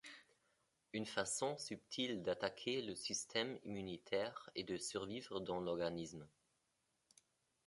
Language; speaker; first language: French; non-native, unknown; German